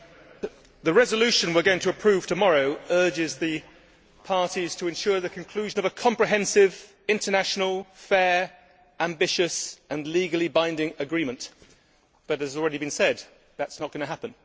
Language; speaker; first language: English; native; English